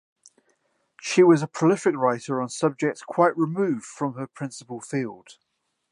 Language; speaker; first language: English; native; English